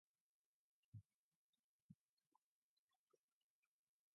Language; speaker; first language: English; non-native, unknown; Mongolian